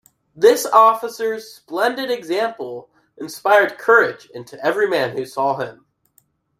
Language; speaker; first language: English; native; English